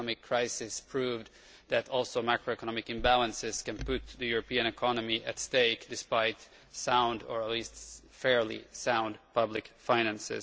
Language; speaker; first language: English; non-native, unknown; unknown